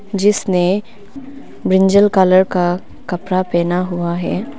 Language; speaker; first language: Hindi; non-native, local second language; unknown